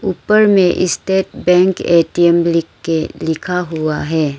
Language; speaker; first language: Hindi; non-native, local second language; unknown